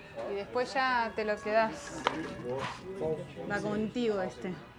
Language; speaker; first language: Spanish; native; Spanish